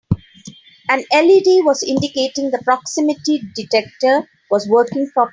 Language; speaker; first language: English; non-native, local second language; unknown